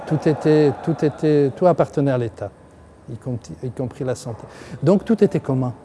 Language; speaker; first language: French; non-native, fluent; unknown